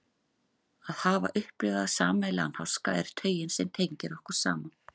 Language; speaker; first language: Icelandic; native; Icelandic